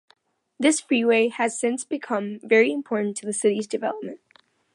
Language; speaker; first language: English; non-native, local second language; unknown